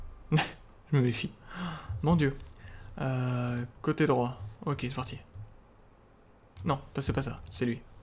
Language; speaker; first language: French; native; French